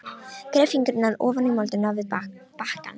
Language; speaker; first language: Icelandic; non-native, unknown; Romanian